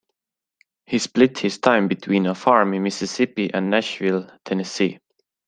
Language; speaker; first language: English; non-native, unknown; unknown